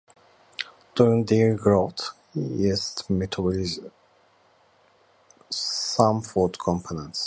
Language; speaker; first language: English; native; English